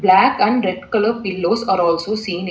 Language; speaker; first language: English; non-native, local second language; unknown